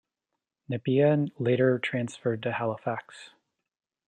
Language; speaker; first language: English; native; English